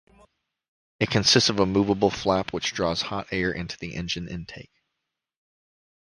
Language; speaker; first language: English; native; English